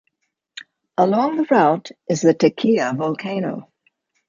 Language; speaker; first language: English; native; English